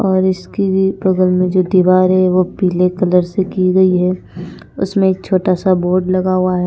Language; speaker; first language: Hindi; non-native, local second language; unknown